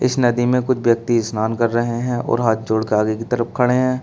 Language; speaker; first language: Hindi; native; Hindi